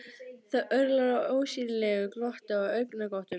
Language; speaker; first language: Icelandic; native; Icelandic